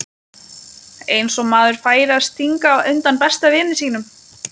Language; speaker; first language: Icelandic; non-native, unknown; Lithuanian